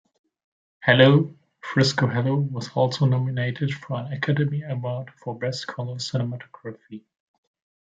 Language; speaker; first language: English; non-native, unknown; German